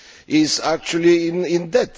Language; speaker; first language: English; non-native, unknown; Bulgarian